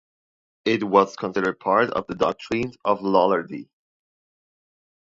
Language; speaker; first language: English; non-native, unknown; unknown